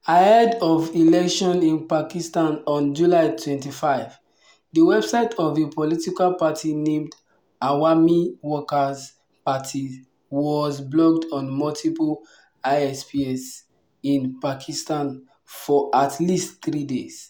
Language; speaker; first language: English; non-native, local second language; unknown